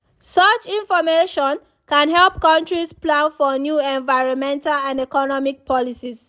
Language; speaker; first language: English; non-native, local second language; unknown